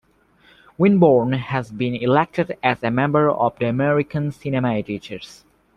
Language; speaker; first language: English; native; English